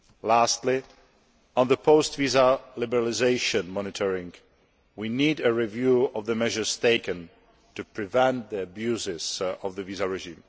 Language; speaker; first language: English; non-native, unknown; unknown